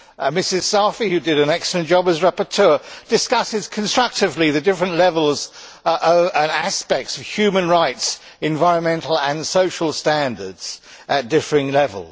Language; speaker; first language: English; native; English